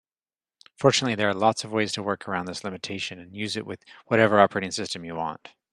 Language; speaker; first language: English; native; English